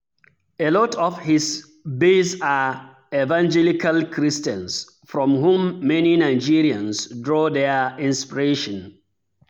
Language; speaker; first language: English; non-native, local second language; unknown